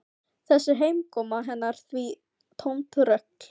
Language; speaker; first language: Icelandic; non-native, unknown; Filipino